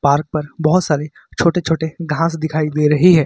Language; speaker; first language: Hindi; native; Hindi